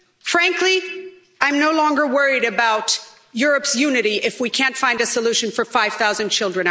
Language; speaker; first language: English; non-native, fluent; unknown